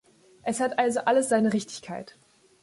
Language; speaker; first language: German; native; German